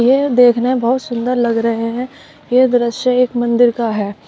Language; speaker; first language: Hindi; native; Hindi